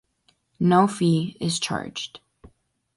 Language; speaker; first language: English; native; English